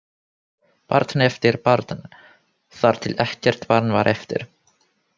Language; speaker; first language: Icelandic; non-native, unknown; Finnish